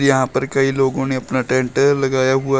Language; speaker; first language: Hindi; native; Hindi